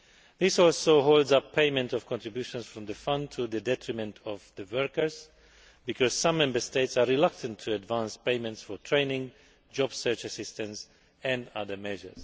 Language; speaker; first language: English; non-native, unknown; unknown